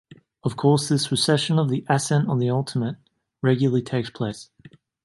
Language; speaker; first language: English; native; English